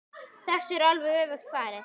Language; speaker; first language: Icelandic; native; Icelandic